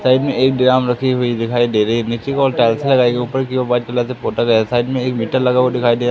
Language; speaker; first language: Hindi; native; Hindi